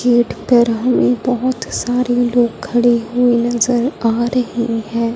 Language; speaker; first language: Hindi; non-native, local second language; Punjabi